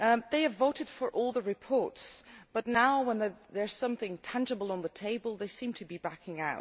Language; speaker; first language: English; non-native, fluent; Dutch